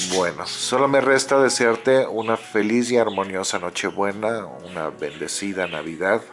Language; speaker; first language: Spanish; native; Spanish